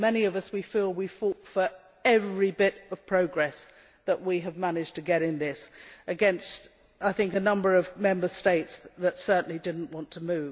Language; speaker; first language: English; native; English